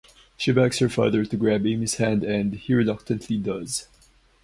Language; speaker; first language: English; non-native, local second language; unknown